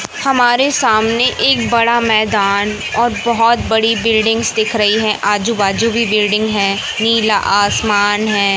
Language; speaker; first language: Hindi; native; Hindi